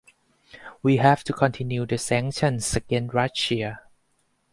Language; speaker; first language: English; non-native, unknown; Thai